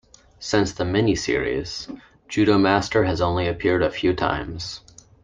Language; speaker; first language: English; native; English